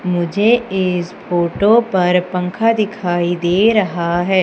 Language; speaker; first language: Hindi; native; Hindi